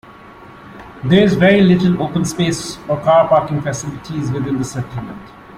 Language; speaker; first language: English; non-native, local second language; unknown